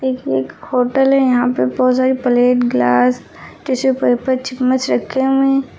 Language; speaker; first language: Hindi; native; Hindi